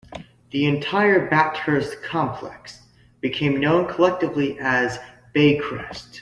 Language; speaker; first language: English; native; English